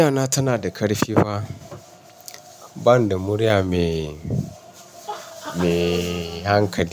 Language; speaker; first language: Hausa; non-native, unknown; Yoruba